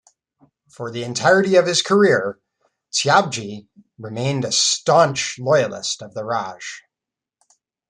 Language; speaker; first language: English; native; English